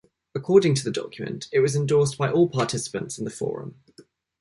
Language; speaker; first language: English; native; English